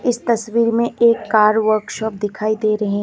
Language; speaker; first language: Hindi; non-native, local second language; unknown